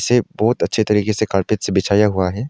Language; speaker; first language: Hindi; non-native, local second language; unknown